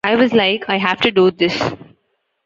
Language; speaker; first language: English; non-native, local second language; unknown